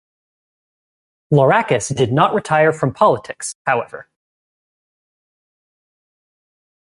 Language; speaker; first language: English; native; English